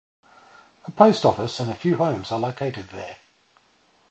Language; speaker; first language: English; native; English